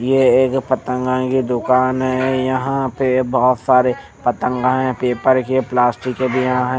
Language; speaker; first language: Hindi; non-native, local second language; Punjabi